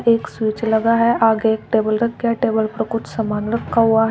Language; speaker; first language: Hindi; native; Hindi